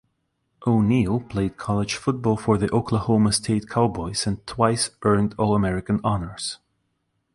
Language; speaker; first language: English; non-native, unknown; Russian